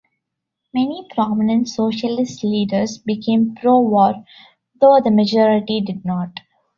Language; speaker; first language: English; non-native, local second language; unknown